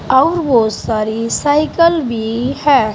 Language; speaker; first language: Hindi; native; Hindi